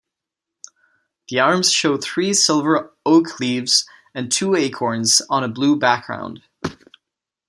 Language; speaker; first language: English; non-native, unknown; Czech